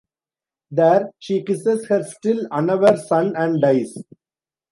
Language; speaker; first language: English; non-native, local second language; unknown